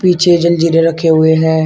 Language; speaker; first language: Hindi; native; Hindi